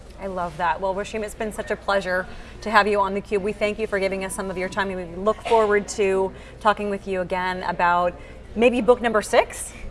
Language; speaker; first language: English; native; English